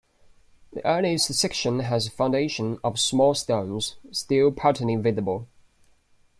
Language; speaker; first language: English; non-native, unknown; Chinese